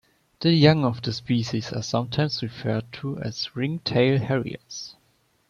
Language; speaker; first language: English; non-native, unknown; German